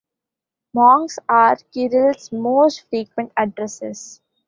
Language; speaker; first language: English; non-native, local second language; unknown